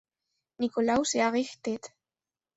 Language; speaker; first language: German; non-native, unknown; Spanish